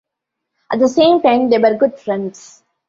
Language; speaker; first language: English; non-native, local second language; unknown